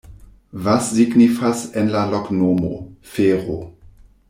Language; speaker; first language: Esperanto; non-native, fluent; German